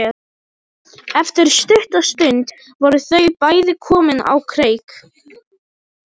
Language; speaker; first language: Icelandic; non-native, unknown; Polish